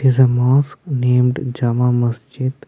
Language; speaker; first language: English; non-native, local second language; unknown